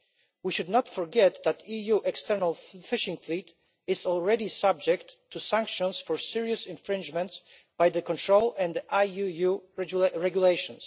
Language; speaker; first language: English; non-native, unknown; Polish